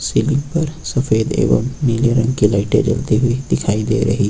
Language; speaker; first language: Hindi; native; Hindi